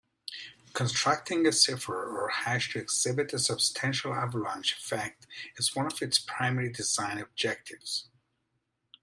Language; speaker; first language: English; native; English